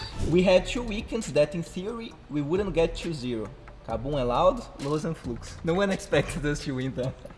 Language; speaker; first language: English; non-native, fluent; Portuguese